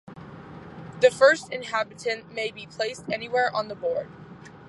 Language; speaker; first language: English; native; English